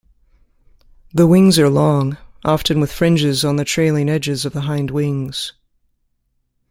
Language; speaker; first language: English; native; English